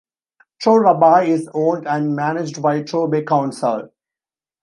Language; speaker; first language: English; non-native, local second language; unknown